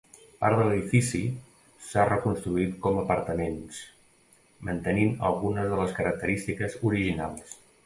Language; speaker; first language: Catalan; native; Catalan